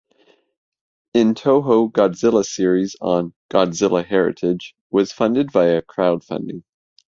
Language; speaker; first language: English; native; English